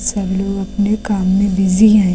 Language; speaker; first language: Hindi; native; Hindi